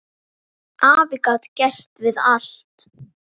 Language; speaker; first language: Icelandic; native; Icelandic